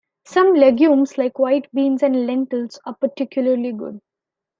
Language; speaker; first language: English; non-native, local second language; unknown